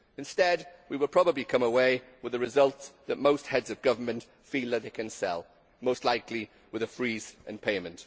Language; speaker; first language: English; native; English